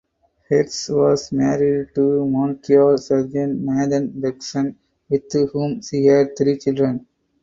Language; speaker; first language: English; non-native, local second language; Tamil